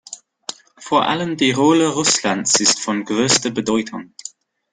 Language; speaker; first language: German; non-native, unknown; English